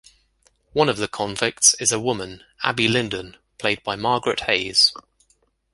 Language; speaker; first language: English; native; English